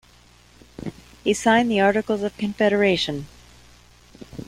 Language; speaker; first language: English; native; English